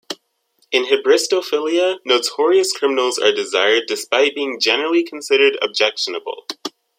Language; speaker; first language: English; native; English